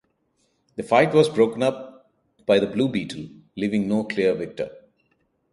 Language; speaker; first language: English; non-native, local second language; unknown